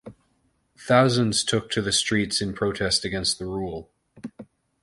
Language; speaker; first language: English; native; English